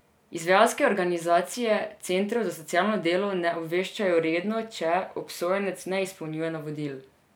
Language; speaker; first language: Slovenian; non-native, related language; Serbian